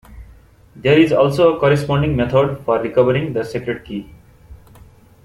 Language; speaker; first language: English; non-native, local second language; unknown